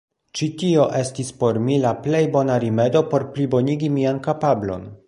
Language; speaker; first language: Esperanto; non-native, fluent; Polish